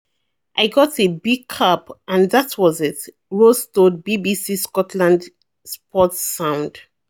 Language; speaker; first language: English; non-native, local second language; Yoruba